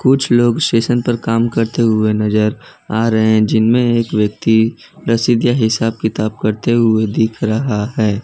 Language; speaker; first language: Hindi; non-native, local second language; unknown